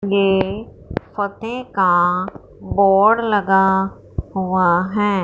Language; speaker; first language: Hindi; non-native, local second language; Punjabi